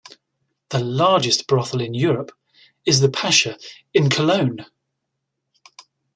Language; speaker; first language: English; native; English